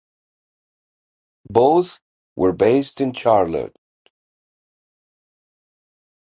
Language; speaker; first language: English; native; English